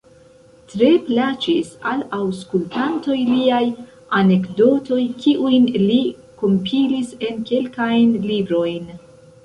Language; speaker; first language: Esperanto; non-native, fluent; Central Kurdish